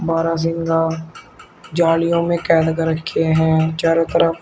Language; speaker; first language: Hindi; native; Hindi